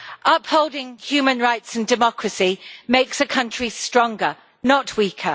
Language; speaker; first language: English; native; English